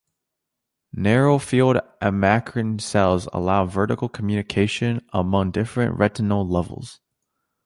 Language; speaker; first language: English; native; English